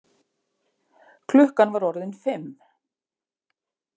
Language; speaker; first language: Icelandic; native; Icelandic